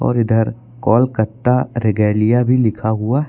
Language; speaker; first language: Hindi; native; Hindi